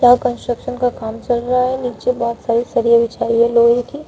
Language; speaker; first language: Hindi; native; Hindi